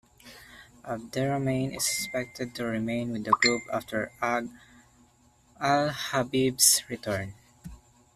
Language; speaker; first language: English; non-native, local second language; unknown